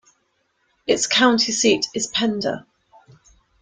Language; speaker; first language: English; native; English